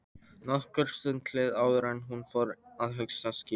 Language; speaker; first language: Icelandic; non-native, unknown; Polish